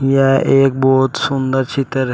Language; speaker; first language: Hindi; native; Hindi